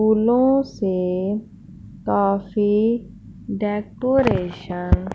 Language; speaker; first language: Hindi; non-native, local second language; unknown